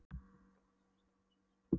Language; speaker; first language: Icelandic; non-native, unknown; Polish